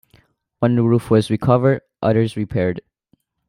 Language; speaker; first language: English; non-native, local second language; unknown